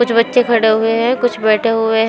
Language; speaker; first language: Hindi; native; Hindi